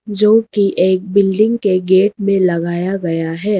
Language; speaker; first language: Hindi; non-native, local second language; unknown